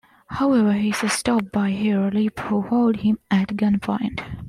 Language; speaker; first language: English; non-native, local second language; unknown